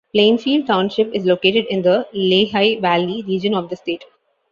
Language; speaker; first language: English; non-native, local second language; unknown